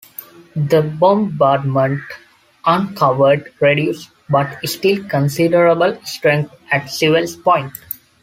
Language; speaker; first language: English; non-native, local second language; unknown